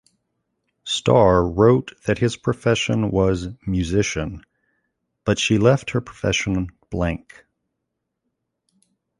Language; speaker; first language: English; native; English